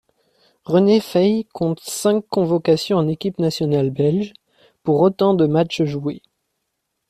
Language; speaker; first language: French; native; French